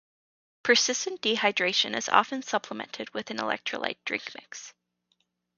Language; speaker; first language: English; native; English